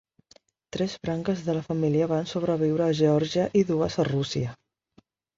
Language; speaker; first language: Catalan; non-native, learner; Spanish